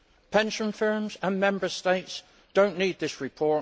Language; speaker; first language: English; native; English